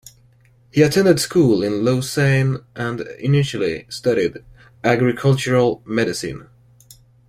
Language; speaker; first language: English; non-native, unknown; Swedish